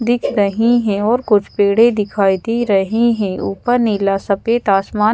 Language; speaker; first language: Hindi; native; Hindi